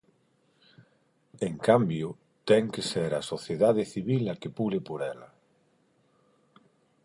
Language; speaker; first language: Galician; non-native, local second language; Spanish